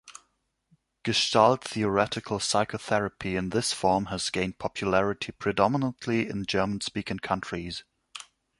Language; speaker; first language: English; non-native, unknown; German